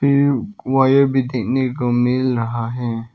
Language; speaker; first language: Hindi; early bilingual, other home language; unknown